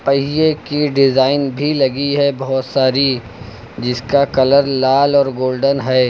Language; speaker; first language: Hindi; native; Hindi